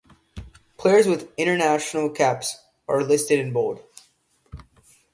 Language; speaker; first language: English; native; English